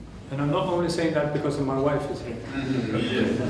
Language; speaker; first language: English; non-native, fluent; Swedish